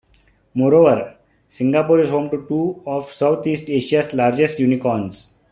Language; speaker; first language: English; non-native, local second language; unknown